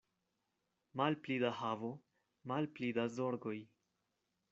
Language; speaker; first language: Esperanto; non-native, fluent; Spanish